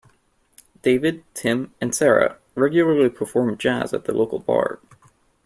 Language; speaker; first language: English; native; English